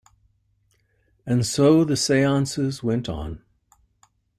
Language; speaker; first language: English; native; English